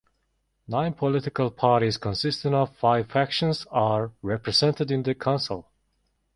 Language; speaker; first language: English; non-native, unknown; Mongolian